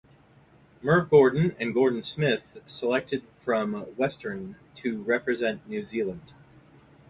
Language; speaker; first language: English; native; English